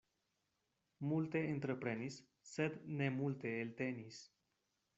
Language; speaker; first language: Esperanto; non-native, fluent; Spanish